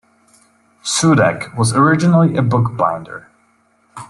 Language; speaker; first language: English; non-native, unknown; German